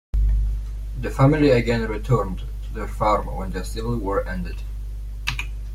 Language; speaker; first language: English; non-native, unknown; Polish